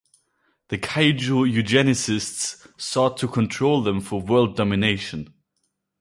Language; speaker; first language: English; non-native, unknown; German